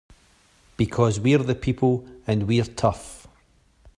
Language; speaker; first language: English; native; English